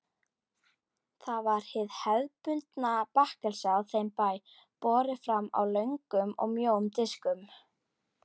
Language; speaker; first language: Icelandic; native; Icelandic